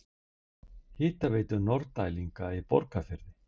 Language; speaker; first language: Icelandic; native; Icelandic